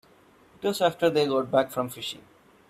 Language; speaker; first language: English; non-native, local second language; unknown